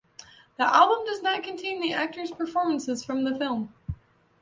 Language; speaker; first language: English; native; English